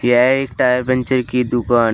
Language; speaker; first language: Hindi; native; Hindi